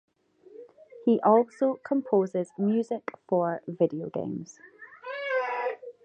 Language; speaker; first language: English; native; English